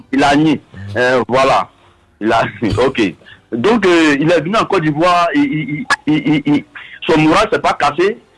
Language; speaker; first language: French; non-native, local second language; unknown